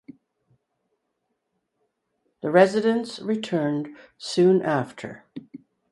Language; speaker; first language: English; native; English